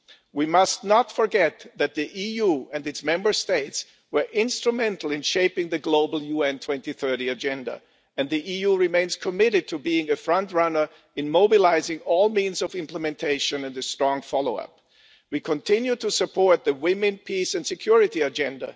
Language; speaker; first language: English; non-native, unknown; German